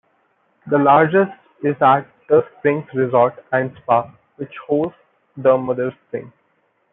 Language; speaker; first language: English; non-native, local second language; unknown